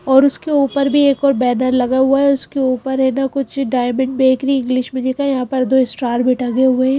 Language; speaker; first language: Hindi; native; Hindi